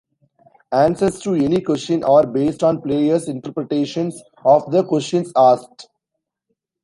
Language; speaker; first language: English; non-native, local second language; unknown